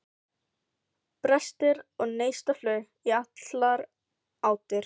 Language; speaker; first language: Icelandic; non-native, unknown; Filipino